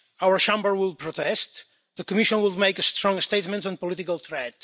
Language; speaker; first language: English; non-native, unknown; Catalan